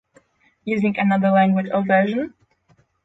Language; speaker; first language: English; non-native, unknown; Polish